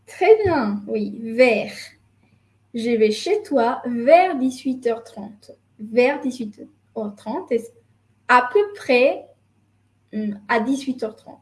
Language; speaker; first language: French; non-native, fluent; Spanish